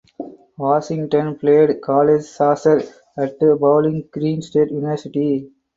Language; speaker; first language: English; non-native, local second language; Tamil